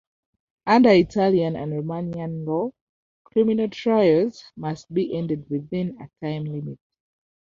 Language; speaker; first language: English; non-native, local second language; Ganda